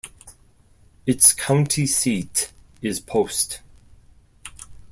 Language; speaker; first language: English; non-native, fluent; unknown